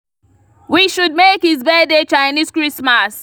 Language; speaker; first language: English; non-native, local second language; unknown